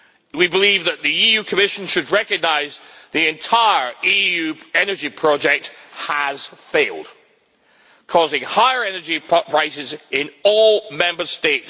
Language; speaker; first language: English; native; English